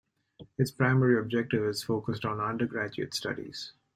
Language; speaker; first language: English; non-native, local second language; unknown